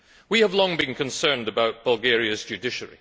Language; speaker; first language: English; native; English